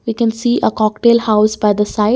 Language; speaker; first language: English; non-native, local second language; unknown